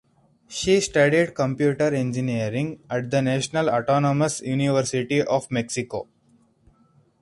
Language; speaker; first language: English; non-native, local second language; Hindi